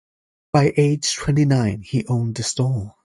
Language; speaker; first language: English; native; English